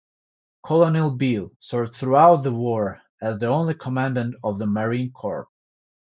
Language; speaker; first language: English; non-native, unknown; Georgian